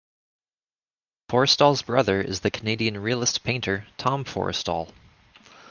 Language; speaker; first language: English; native; English